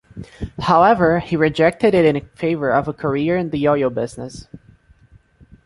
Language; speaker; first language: English; non-native, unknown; Portuguese